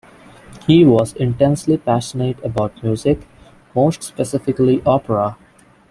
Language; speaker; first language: English; non-native, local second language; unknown